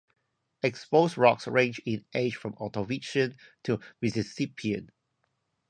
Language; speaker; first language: English; non-native, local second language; Cantonese